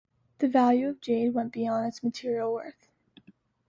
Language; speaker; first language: English; native; English